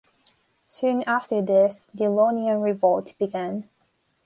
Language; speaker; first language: English; non-native, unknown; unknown